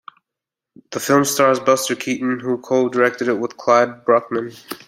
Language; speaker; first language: English; native; English